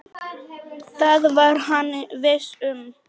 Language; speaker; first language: Icelandic; non-native, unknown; Polish